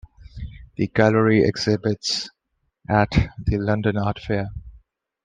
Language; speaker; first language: English; non-native, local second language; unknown